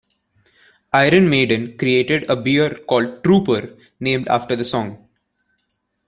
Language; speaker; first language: English; non-native, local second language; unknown